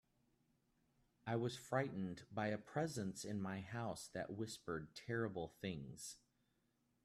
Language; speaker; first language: English; native; English